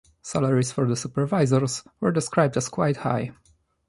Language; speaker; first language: English; non-native, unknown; Polish